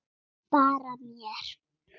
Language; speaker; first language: Icelandic; native; Icelandic